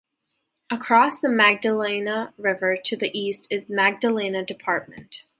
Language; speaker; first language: English; native; English